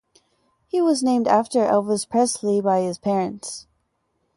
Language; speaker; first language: English; native; English